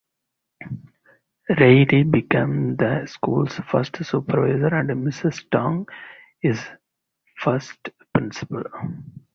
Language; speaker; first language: English; non-native, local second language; Tamil